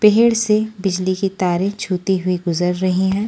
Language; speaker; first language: Hindi; native; Hindi